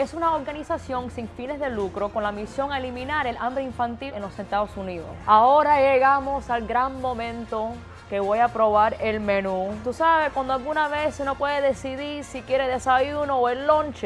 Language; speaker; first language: Spanish; early bilingual, other home language; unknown